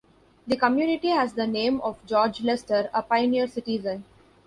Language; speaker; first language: English; non-native, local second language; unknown